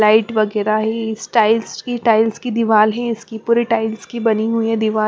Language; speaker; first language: Hindi; non-native, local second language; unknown